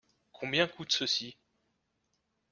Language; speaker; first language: French; native; French